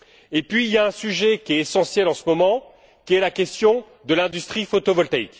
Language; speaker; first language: French; native; French